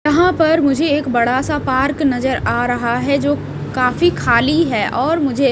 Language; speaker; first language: Hindi; native; Hindi